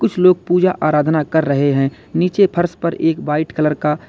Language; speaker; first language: Hindi; native; Hindi